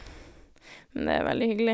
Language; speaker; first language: Norwegian; native; Norwegian